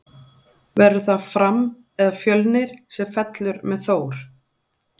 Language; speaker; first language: Icelandic; native; Icelandic